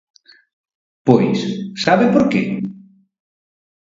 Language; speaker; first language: Galician; native; Galician